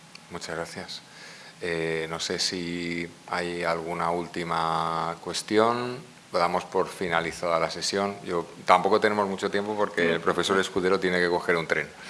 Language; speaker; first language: Spanish; native; Spanish